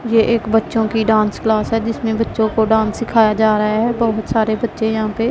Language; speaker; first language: Hindi; non-native, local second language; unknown